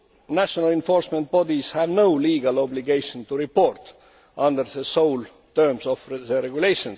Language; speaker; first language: English; non-native, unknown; Estonian